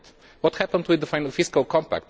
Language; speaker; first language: English; non-native, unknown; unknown